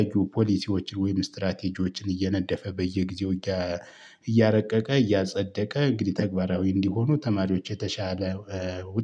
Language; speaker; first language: Amharic; native; Amharic